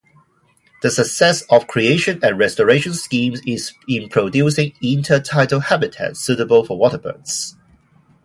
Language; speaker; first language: English; non-native, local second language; Cantonese